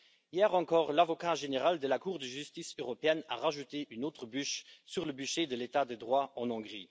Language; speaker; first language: French; non-native, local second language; Luxembourgish